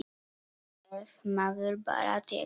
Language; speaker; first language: Icelandic; non-native, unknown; Polish